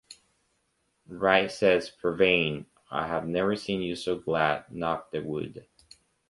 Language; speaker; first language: English; native; English